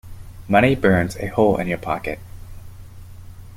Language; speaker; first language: English; native; English